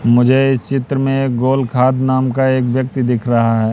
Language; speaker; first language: Hindi; native; Hindi